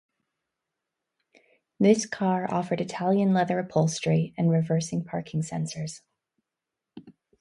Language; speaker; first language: English; native; English